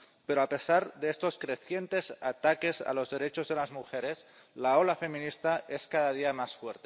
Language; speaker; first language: Spanish; non-native, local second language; Catalan